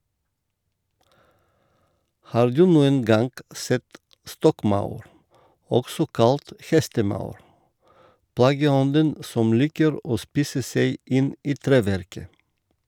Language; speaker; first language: Norwegian; non-native, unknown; Bulgarian